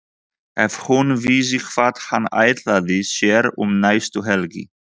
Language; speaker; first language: Icelandic; non-native, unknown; Polish